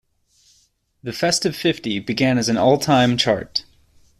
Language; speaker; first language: English; native; English